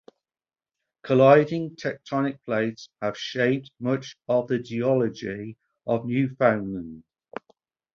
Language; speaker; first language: English; native; English